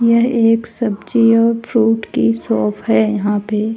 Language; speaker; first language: Hindi; native; Hindi